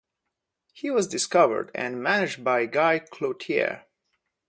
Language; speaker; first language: English; non-native, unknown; Polish